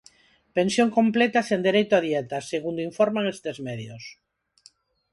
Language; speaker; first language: Galician; non-native, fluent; Spanish